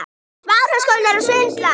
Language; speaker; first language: Icelandic; native; Icelandic